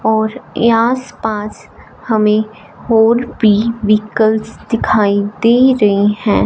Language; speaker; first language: Hindi; non-native, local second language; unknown